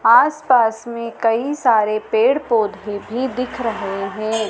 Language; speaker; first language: Hindi; native; Hindi